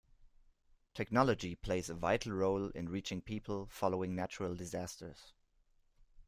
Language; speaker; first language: English; non-native, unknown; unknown